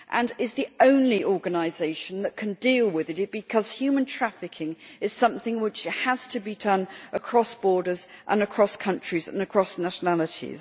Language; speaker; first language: English; native; English